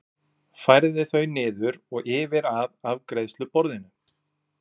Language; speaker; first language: Icelandic; native; Icelandic